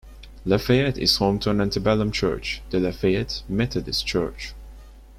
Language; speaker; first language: English; non-native, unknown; Turkish